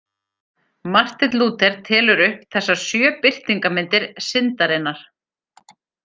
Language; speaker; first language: Icelandic; native; Icelandic